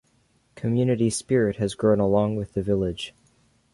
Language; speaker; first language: English; native; English